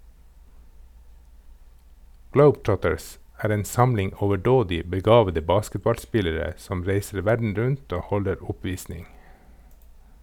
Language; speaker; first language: Norwegian; native; Norwegian